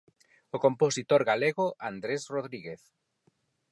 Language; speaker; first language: Galician; non-native, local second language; Spanish